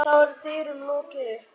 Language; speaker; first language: Icelandic; native; Icelandic